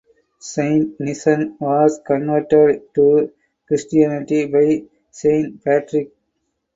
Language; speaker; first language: English; non-native, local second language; Tamil